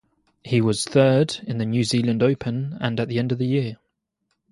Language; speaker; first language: English; native; English